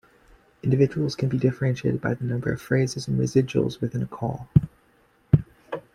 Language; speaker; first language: English; native; English